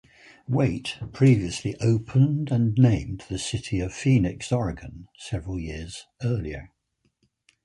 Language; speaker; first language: English; native; English